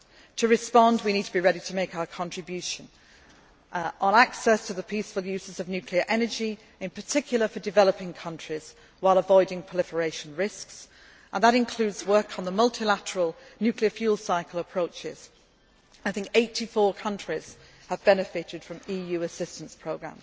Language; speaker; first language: English; native; English